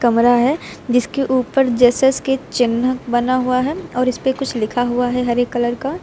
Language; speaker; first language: Hindi; native; Hindi